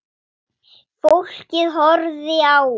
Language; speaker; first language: Icelandic; non-native, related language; Swedish